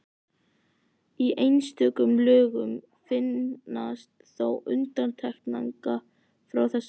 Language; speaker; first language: Icelandic; native; Icelandic